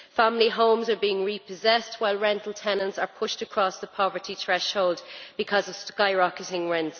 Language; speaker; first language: English; native; English